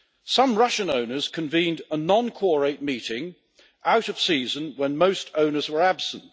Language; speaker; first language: English; native; English